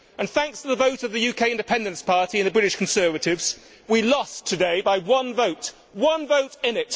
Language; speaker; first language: English; native; English